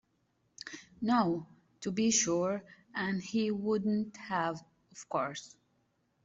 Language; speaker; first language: English; native; English